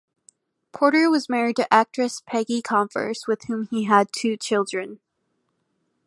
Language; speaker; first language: English; native; English